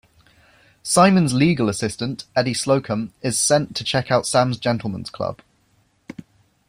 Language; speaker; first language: English; native; English